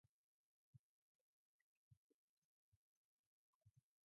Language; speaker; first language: English; non-native, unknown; Mongolian